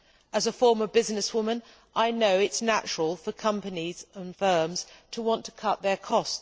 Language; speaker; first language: English; native; English